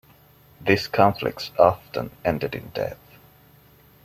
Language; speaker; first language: English; non-native, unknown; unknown